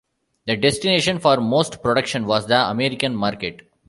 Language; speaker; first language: English; non-native, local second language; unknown